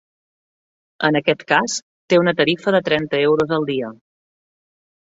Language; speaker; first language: Catalan; native; Catalan